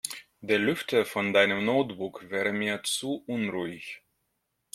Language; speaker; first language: German; non-native, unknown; Russian